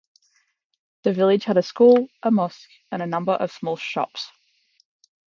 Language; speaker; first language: English; native; English